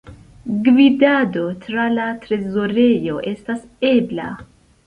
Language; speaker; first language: Esperanto; non-native, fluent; Central Kurdish